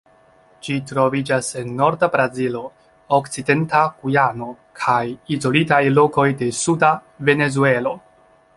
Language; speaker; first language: Esperanto; non-native, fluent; Chinese